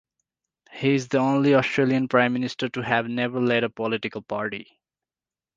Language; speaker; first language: English; non-native, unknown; Nepali